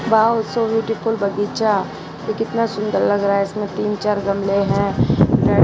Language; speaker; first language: Hindi; non-native, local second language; Gujarati